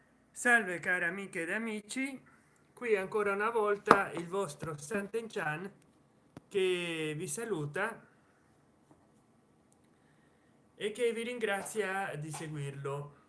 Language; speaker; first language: Italian; native; Italian